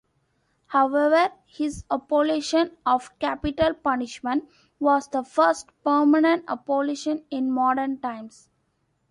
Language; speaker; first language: English; non-native, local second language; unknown